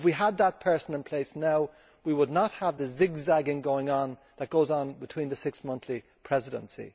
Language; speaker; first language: English; native; English